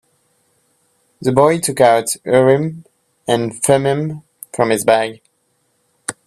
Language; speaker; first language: English; native; English